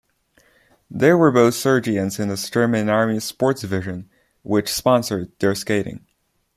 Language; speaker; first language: English; non-native, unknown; Chinese